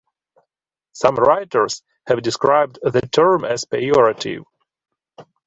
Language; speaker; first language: English; non-native, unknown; Ukrainian